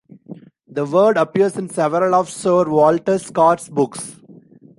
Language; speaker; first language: English; non-native, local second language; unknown